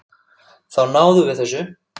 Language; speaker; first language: Icelandic; native; Icelandic